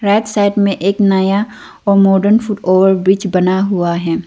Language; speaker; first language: Hindi; non-native, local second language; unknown